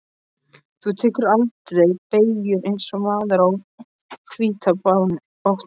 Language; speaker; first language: Icelandic; non-native, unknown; Polish